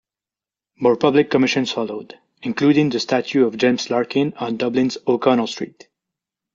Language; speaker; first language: English; non-native, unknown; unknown